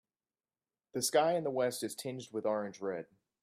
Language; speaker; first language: English; native; English